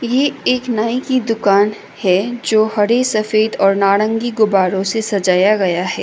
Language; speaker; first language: Hindi; non-native, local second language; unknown